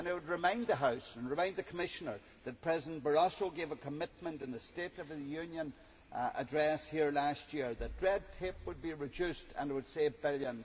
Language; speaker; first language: English; native; English